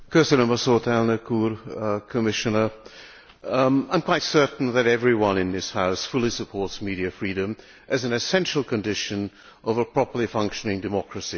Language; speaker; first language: English; non-native, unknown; Hungarian